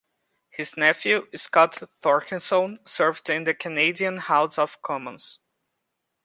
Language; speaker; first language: English; non-native, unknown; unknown